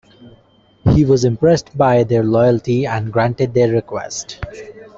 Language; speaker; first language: English; non-native, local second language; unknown